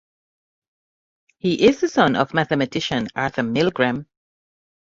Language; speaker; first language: English; non-native, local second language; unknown